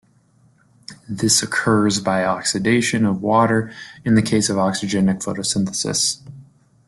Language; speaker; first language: English; native; English